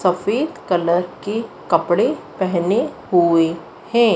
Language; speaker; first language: Hindi; native; Hindi